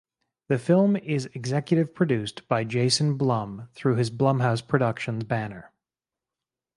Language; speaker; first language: English; native; English